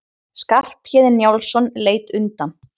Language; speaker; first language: Icelandic; native; Icelandic